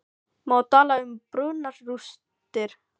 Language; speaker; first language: Icelandic; non-native, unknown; Filipino